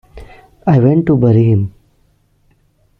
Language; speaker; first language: English; non-native, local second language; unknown